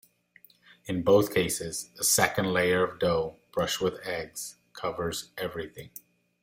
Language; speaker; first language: English; non-native, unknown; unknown